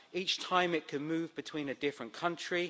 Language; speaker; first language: English; native; English